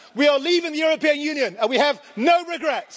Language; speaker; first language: English; native; English